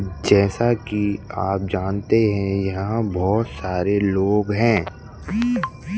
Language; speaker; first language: Hindi; native; Hindi